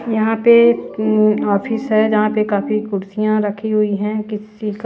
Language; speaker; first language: Hindi; non-native, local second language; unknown